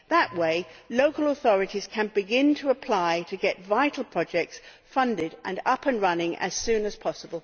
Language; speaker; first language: English; native; English